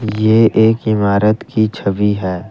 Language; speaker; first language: Hindi; non-native, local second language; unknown